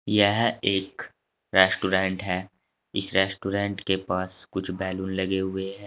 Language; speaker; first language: Hindi; native; Hindi